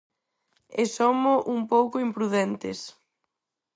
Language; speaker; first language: Galician; non-native, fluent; Spanish